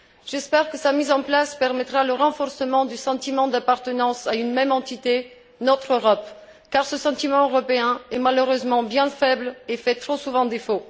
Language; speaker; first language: French; non-native, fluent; Bulgarian